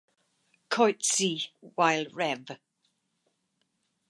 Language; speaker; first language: English; native; English